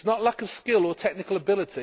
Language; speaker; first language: English; native; English